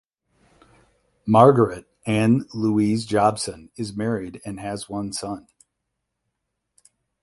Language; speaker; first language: English; native; English